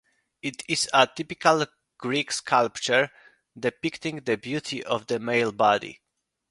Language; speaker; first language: English; non-native, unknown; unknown